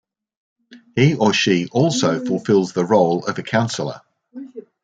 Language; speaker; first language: English; native; English